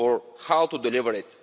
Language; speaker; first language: English; non-native, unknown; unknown